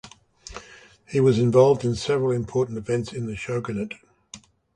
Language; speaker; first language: English; native; English